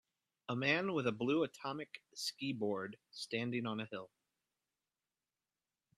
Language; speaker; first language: English; native; English